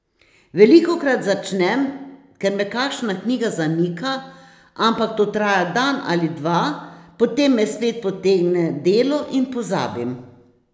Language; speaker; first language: Slovenian; native; Slovenian